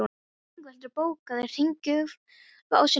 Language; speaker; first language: Icelandic; non-native, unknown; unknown